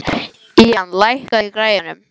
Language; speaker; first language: Icelandic; non-native, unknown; English